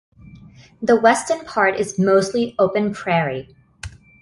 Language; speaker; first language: English; non-native, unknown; Thai